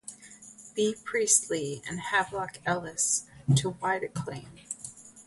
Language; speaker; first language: English; native; English